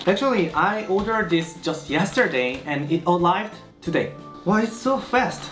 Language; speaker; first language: English; non-native, fluent; Korean